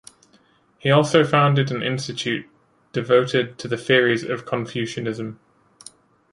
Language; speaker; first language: English; native; English